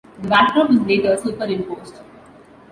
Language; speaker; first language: English; non-native, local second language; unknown